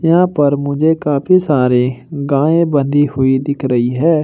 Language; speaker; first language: Hindi; native; Hindi